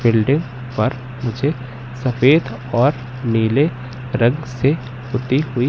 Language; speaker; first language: Hindi; native; Hindi